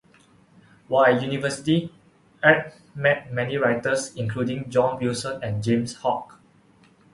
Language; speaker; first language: English; non-native, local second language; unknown